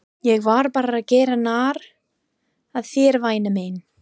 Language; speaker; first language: Icelandic; non-native, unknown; English